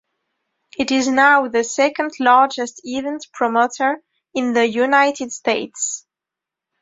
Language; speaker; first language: English; non-native, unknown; French